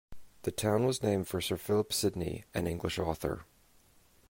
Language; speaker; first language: English; native; English